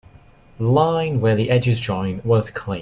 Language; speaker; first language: English; native; English